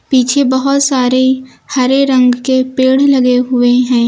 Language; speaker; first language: Hindi; native; Hindi